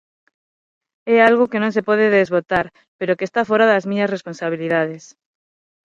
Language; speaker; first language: Galician; non-native, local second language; Spanish